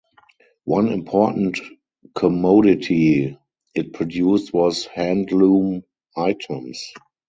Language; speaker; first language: English; non-native, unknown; German